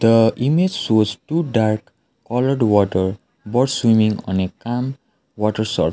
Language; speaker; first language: English; non-native, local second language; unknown